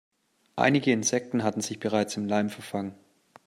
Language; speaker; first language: German; native; German